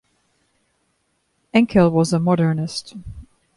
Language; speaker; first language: English; non-native, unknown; German